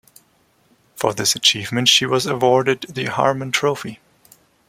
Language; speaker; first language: English; non-native, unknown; German